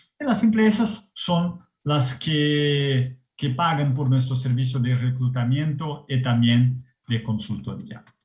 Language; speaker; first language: Spanish; non-native, related language; Portuguese